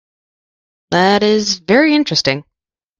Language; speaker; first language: English; native; English